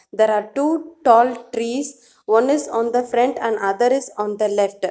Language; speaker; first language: English; non-native, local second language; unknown